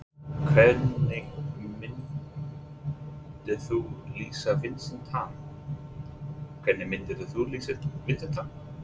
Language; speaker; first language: Icelandic; non-native, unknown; English